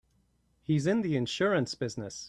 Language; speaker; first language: English; native; English